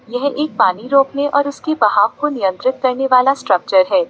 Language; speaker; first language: Hindi; native; Hindi